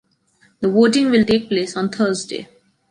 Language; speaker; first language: English; non-native, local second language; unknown